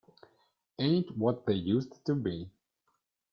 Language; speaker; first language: English; non-native, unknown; Italian